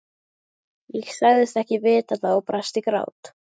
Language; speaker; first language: Icelandic; native; Icelandic